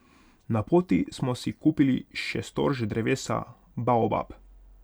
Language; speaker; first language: Slovenian; non-native, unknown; Hungarian